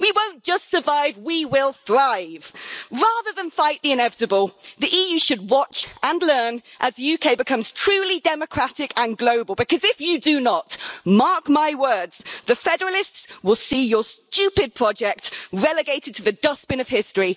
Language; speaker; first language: English; native; English